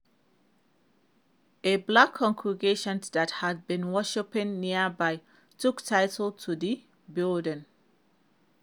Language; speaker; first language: English; non-native, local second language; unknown